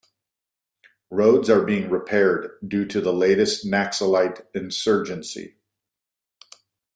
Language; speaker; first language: English; native; English